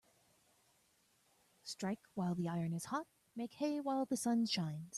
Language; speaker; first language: English; native; English